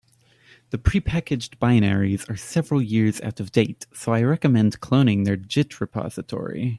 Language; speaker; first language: English; native; English